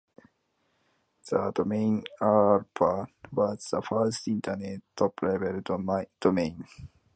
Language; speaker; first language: English; non-native, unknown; Japanese